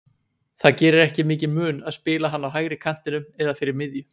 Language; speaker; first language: Icelandic; native; Icelandic